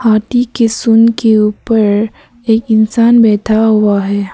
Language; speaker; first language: Hindi; early bilingual, other home language; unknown